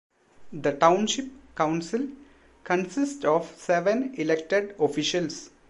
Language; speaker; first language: English; non-native, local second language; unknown